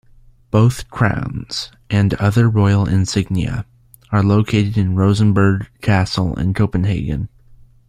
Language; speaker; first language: English; native; English